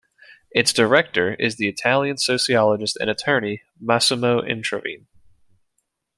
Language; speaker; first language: English; native; English